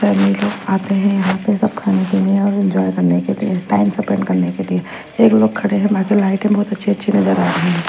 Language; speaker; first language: Hindi; non-native, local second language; Punjabi